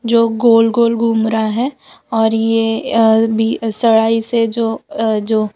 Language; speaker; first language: Hindi; non-native, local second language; Gujarati